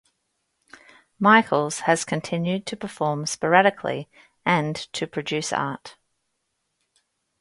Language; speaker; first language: English; native; English